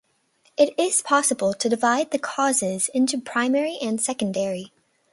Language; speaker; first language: English; native; English